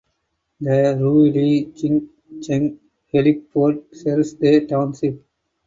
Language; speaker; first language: English; non-native, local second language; Tamil